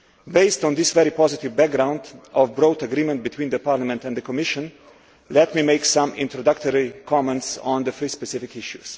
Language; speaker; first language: English; non-native, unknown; Slovenian